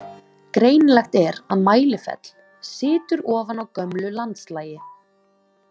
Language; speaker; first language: Icelandic; native; Icelandic